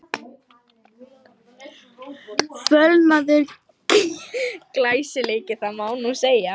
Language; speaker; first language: Icelandic; non-native, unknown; Lithuanian